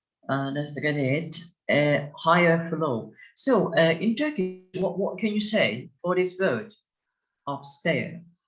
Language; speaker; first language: English; non-native, fluent; Turkish